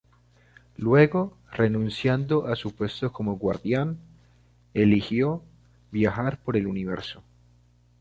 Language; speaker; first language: Spanish; native; Spanish